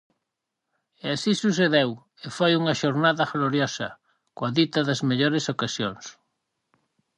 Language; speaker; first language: Galician; native; Galician